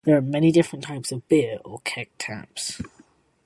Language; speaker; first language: English; native; English